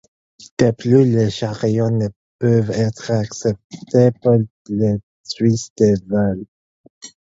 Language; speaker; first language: French; non-native, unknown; English